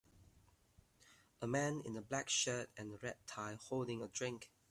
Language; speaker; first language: English; non-native, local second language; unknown